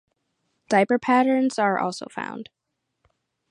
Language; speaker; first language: English; native; English